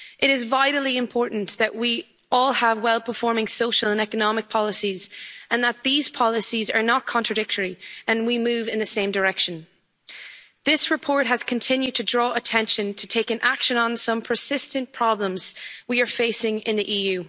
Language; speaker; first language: English; native; English